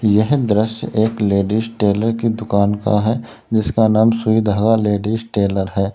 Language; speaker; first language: Hindi; native; Hindi